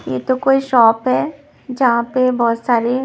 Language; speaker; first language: Hindi; non-native, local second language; Punjabi